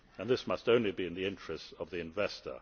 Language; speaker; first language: English; native; English